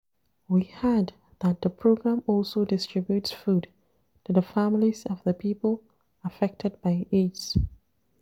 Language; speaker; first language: English; non-native, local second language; Hausa